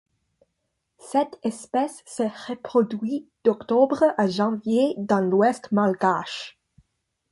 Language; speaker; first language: French; non-native, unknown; English